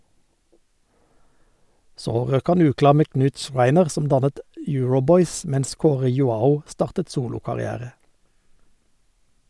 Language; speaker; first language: Norwegian; native; Norwegian